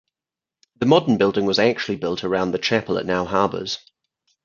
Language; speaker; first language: English; native; English